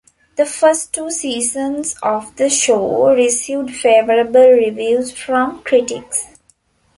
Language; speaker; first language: English; non-native, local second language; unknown